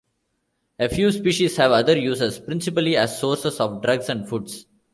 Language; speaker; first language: English; non-native, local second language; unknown